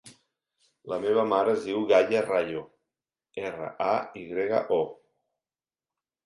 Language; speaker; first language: Catalan; native; Catalan